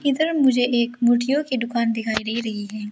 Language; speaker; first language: Hindi; early bilingual, other home language; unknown